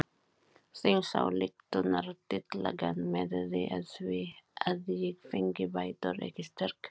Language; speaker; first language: Icelandic; non-native, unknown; Filipino